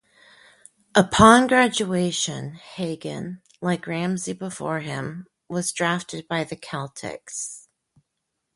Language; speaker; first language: English; native; English